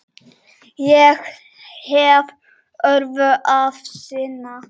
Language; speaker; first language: Icelandic; non-native, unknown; Czech